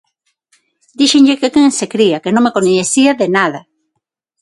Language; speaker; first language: Galician; non-native, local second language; Spanish